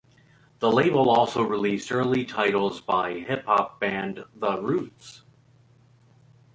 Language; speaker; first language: English; native; English